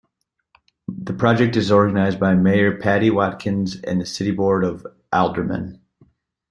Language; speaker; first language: English; native; English